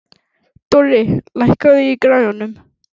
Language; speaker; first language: Icelandic; native; Icelandic